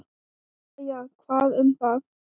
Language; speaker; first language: Icelandic; non-native, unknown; Thai